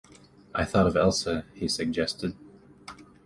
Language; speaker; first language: English; native; English